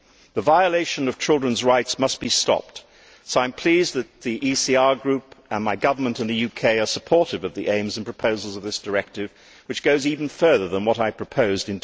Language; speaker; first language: English; native; English